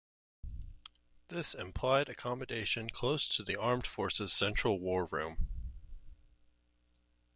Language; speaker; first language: English; native; English